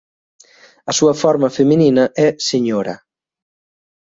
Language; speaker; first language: Galician; native; Galician